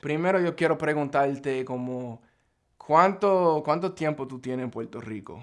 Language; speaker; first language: Spanish; early bilingual, other home language; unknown